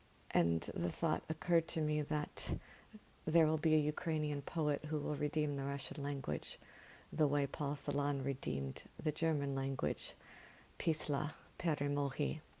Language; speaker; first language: English; native; English